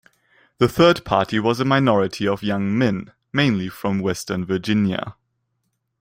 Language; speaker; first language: English; non-native, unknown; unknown